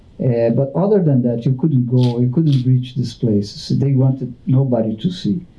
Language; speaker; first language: English; non-native, fluent; Portuguese